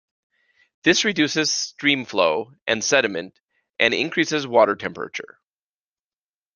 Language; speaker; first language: English; native; English